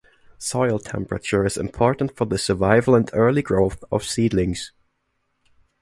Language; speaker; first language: English; non-native, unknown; German